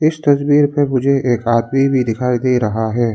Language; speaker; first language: Hindi; non-native, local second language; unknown